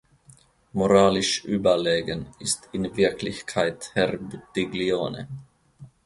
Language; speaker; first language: German; non-native, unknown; Finnish